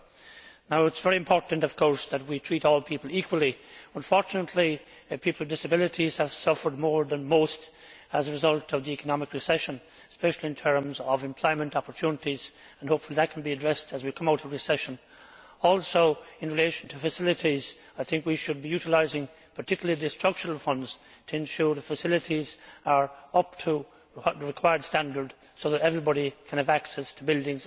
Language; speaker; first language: English; native; English